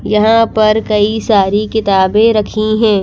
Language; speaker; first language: Hindi; native; Hindi